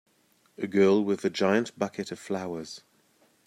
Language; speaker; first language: English; native; English